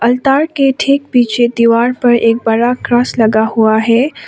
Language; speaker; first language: Hindi; non-native, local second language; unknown